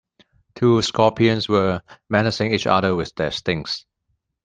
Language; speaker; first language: English; non-native, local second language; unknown